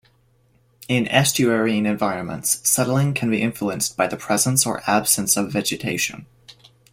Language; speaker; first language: English; native; English